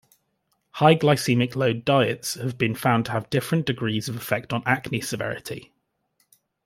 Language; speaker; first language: English; native; English